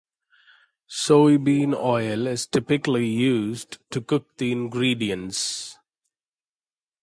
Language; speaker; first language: English; non-native, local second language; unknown